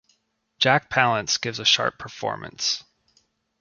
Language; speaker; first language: English; native; English